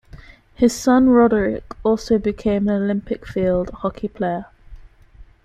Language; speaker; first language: English; native; English